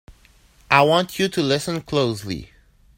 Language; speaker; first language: English; native; English